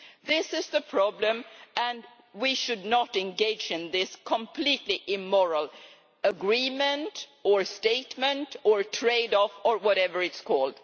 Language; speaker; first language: English; non-native, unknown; Swedish